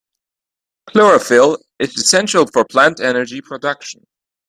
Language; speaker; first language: English; native; English